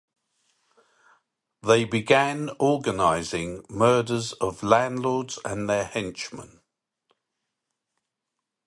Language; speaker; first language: English; native; English